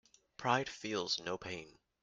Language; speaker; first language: English; native; English